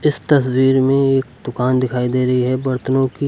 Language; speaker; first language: Hindi; native; Hindi